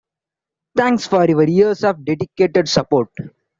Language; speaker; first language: English; non-native, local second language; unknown